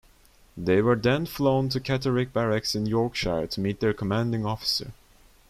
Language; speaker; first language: English; non-native, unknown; Turkish